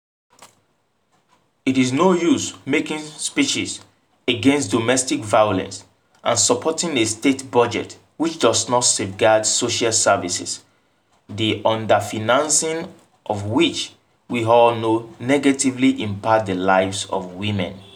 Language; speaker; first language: English; non-native, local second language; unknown